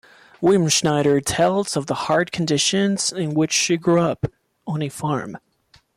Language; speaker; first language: English; non-native, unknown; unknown